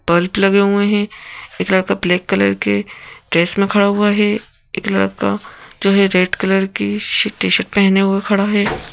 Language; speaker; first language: Hindi; native; Hindi